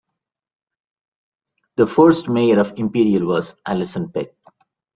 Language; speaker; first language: English; non-native, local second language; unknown